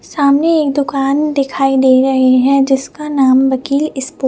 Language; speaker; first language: Hindi; non-native, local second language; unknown